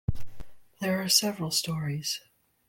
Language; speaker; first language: English; native; English